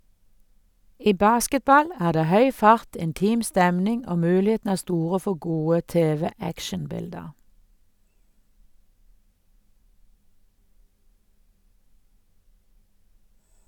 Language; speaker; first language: Norwegian; native; Norwegian